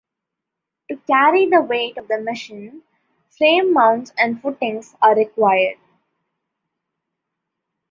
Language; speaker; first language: English; non-native, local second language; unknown